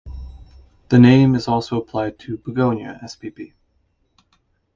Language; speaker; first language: English; native; English